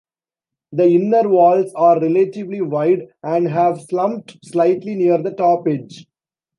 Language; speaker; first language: English; non-native, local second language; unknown